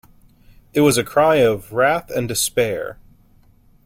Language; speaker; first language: English; native; English